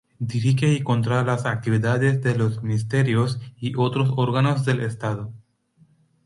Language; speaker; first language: Spanish; non-native, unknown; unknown